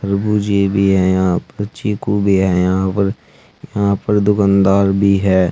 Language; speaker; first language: Hindi; native; Hindi